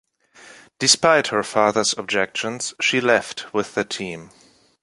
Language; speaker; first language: English; non-native, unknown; German